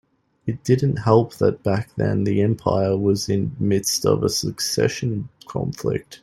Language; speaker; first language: English; native; English